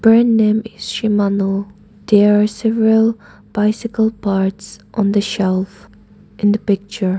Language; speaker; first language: English; non-native, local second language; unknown